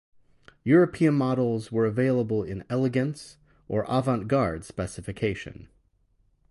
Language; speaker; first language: English; native; English